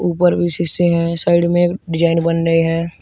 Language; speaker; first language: Hindi; native; Hindi